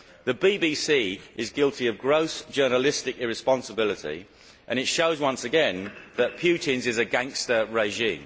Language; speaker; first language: English; native; English